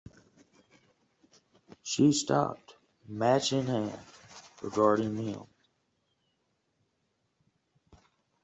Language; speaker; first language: English; native; English